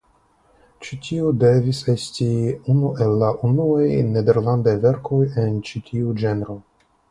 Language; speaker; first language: Esperanto; non-native, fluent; Russian